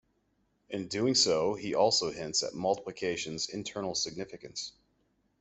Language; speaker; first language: English; native; English